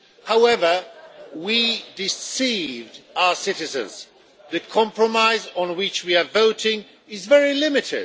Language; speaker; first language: English; non-native, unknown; Swedish